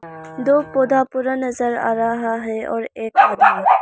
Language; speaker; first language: Hindi; non-native, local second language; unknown